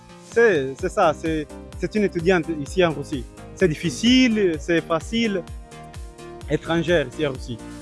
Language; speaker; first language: French; non-native, learner; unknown